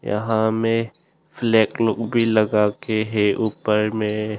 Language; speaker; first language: Hindi; non-native, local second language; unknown